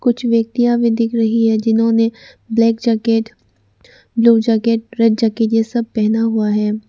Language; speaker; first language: Hindi; non-native, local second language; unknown